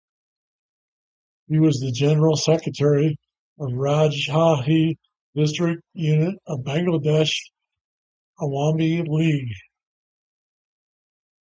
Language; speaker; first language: English; native; English